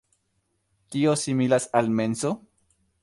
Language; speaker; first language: Esperanto; non-native, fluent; Spanish